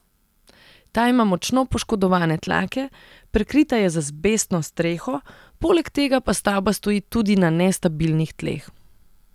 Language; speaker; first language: Slovenian; non-native, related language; Serbian